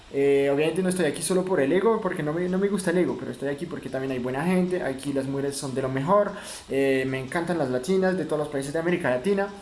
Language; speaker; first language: Spanish; non-native, fluent; French